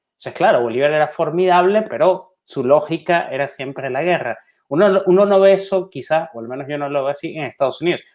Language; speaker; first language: Spanish; native; Spanish